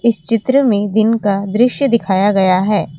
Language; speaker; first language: Hindi; non-native, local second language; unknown